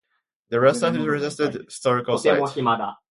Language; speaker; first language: English; native; English